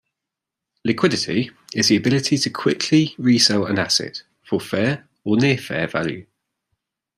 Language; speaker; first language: English; native; English